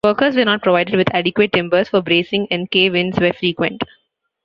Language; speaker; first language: English; non-native, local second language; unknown